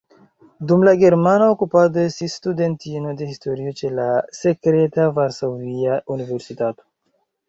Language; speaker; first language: Esperanto; non-native, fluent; Chinese